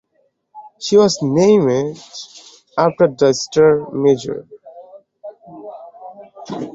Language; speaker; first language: English; non-native, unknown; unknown